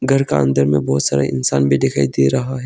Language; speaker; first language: Hindi; early bilingual, other home language; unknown